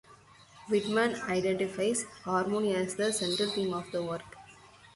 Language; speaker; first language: English; non-native, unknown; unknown